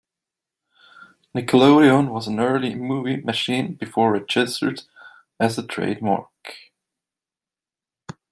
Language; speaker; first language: English; non-native, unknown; German